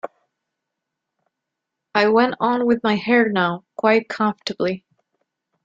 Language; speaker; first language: English; non-native, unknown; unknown